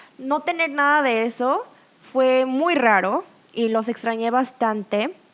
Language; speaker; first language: Spanish; early bilingual, other home language; Korean